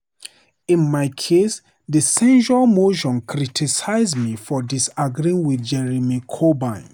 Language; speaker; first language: English; non-native, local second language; Hausa